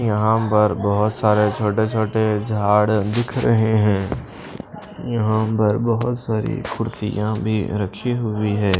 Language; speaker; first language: Hindi; non-native, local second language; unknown